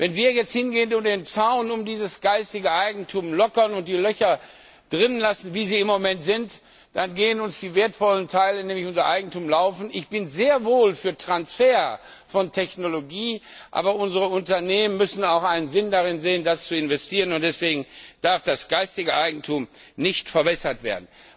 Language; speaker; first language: German; non-native, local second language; Luxembourgish